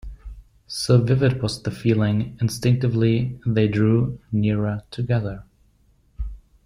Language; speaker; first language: English; non-native, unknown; German